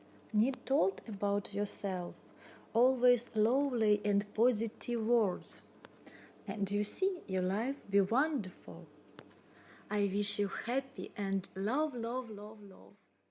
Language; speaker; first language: English; non-native, learner; Russian